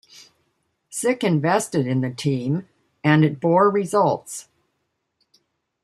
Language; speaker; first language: English; native; English